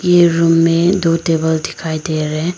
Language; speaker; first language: Hindi; non-native, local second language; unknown